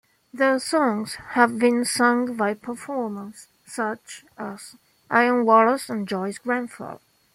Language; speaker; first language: English; non-native, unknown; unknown